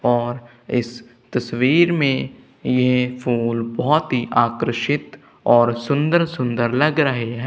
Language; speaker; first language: Hindi; non-native, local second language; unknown